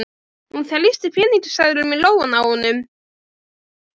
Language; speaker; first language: Icelandic; native; Icelandic